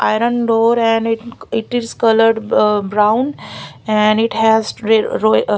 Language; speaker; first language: English; non-native, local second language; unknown